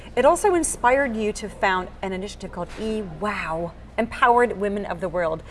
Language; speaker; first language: English; native; English